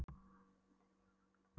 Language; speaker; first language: Icelandic; non-native, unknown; Polish